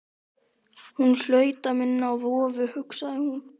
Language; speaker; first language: Icelandic; native; Icelandic